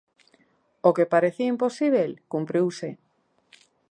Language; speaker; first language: Galician; native; Galician